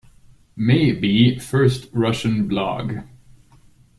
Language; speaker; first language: English; non-native, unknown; German